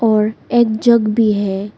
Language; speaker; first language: Hindi; non-native, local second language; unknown